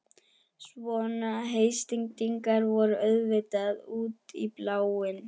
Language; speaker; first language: Icelandic; non-native, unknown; German